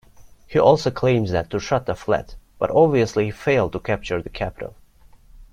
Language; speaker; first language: English; non-native, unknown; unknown